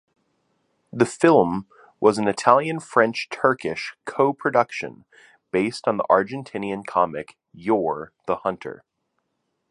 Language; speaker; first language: English; native; English